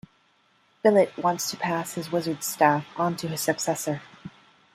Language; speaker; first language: English; non-native, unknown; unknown